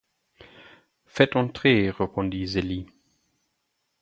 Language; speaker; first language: French; non-native, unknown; German